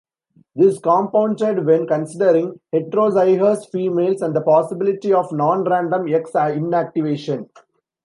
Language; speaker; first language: English; non-native, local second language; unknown